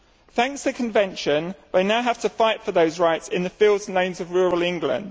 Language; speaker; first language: English; native; English